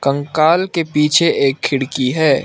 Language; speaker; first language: Hindi; early bilingual, other home language; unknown